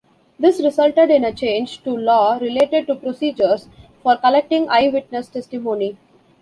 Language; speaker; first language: English; non-native, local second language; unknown